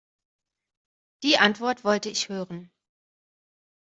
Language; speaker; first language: German; native; German